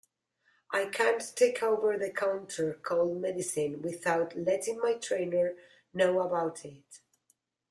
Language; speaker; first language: English; non-native, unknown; Spanish